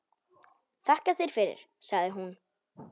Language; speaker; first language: Icelandic; non-native, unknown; Polish